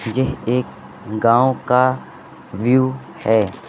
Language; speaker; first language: Hindi; native; Hindi